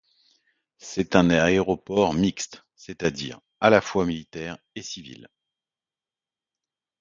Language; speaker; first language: French; native; French